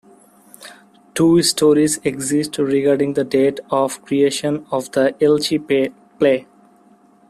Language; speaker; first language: English; non-native, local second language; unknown